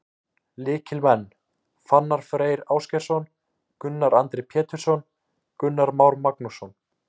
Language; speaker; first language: Icelandic; native; Icelandic